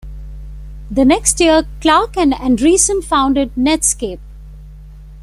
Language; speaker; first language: English; non-native, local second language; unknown